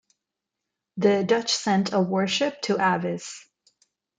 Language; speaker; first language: English; non-native, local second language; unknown